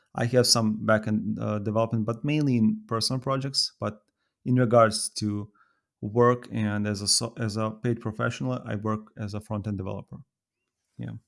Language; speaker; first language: English; non-native, fluent; Serbian